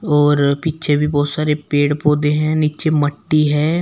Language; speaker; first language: Hindi; native; Hindi